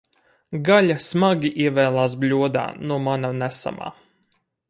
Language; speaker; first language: Latvian; native; Latvian